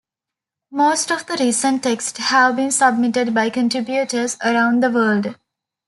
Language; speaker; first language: English; non-native, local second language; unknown